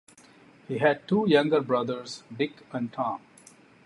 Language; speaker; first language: English; non-native, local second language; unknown